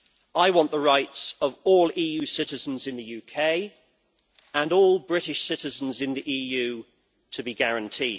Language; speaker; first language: English; native; English